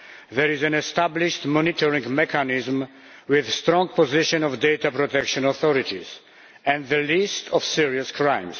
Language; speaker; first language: English; non-native, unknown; Polish